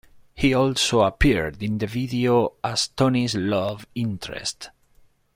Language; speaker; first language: English; non-native, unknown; Spanish